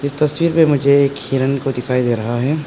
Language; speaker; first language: Hindi; non-native, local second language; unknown